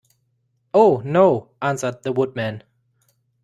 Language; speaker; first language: English; non-native, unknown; German